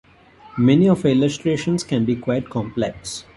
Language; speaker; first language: English; non-native, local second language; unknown